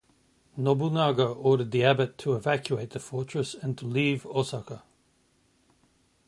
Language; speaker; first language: English; native; English